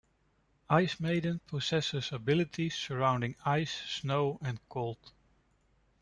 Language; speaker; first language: English; non-native, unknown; Dutch